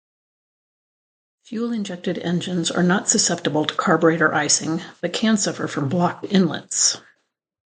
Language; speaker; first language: English; native; English